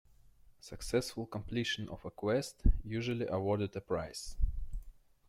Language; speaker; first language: English; non-native, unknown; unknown